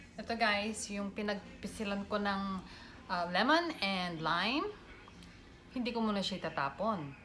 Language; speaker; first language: Filipino; non-native, local second language; Pampanga